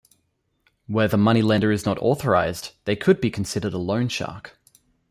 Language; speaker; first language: English; native; English